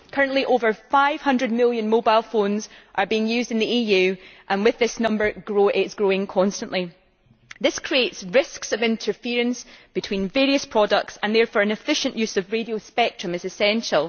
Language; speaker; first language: English; native; English